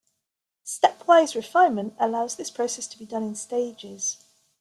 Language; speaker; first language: English; native; English